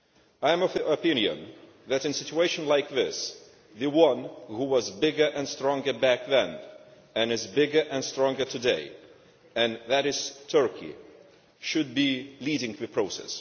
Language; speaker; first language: English; non-native, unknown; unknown